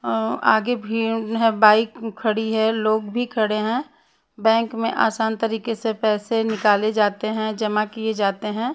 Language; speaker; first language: Hindi; non-native, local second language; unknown